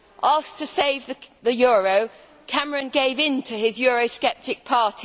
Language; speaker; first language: English; native; English